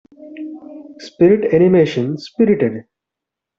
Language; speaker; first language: English; non-native, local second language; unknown